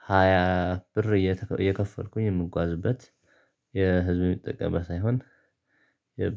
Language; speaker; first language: Amharic; non-native, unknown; Tigrinya